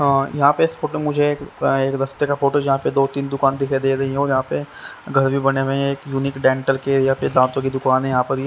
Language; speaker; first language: Hindi; native; Hindi